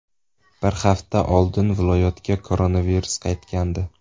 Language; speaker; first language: Uzbek; native; Uzbek